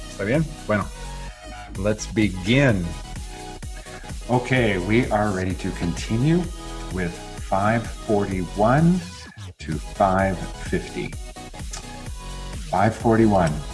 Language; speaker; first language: English; native; English